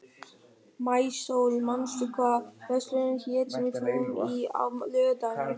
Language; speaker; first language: Icelandic; non-native, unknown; German